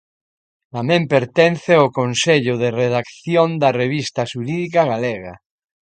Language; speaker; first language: Galician; native; Galician